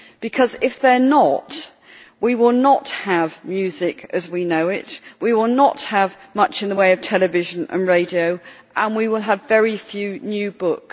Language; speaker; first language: English; native; English